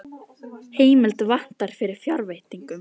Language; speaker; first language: Icelandic; native; Icelandic